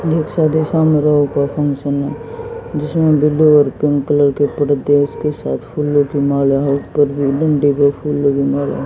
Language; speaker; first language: Hindi; native; Hindi